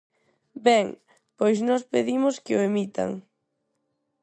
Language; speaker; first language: Galician; non-native, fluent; Spanish